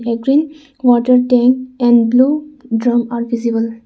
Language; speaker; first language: English; non-native, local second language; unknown